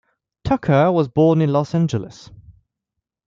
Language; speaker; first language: English; non-native, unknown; French